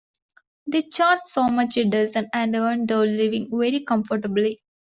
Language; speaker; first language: English; non-native, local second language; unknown